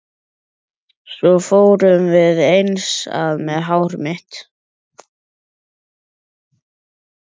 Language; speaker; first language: Icelandic; native; Icelandic